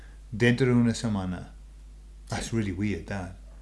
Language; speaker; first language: English; native; English